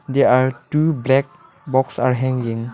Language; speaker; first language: English; non-native, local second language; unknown